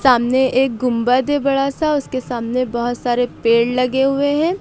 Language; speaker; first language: Hindi; native; Hindi